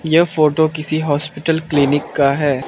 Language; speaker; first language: Hindi; non-native, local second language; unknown